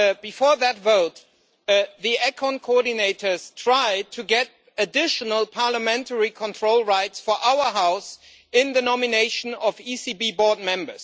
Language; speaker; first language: English; non-native, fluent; German